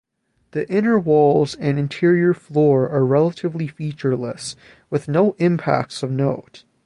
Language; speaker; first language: English; native; English